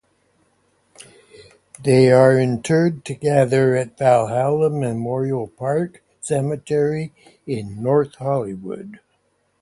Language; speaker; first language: English; native; English